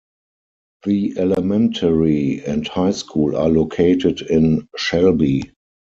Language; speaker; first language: English; non-native, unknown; German